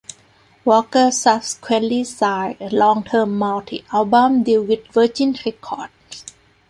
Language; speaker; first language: English; non-native, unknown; Thai